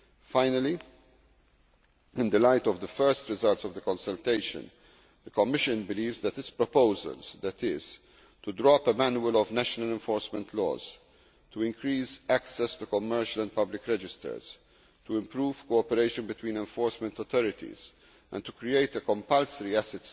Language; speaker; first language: English; non-native, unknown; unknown